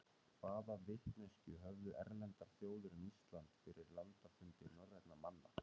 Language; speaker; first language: Icelandic; native; Icelandic